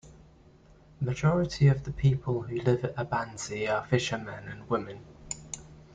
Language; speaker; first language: English; native; English